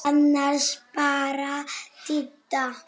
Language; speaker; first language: Icelandic; non-native, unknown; Polish